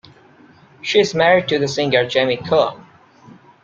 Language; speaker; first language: English; non-native, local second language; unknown